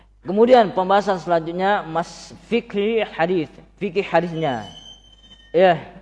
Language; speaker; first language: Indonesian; native; Indonesian